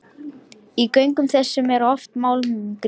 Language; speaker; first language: Icelandic; non-native, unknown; Lithuanian